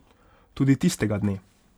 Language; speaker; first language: Slovenian; non-native, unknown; Hungarian